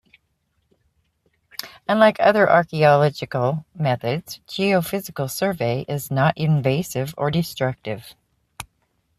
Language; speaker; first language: English; native; English